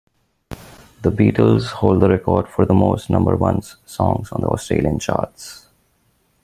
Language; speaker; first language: English; non-native, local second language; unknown